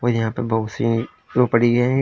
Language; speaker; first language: Hindi; native; Hindi